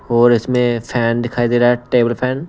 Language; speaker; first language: Hindi; non-native, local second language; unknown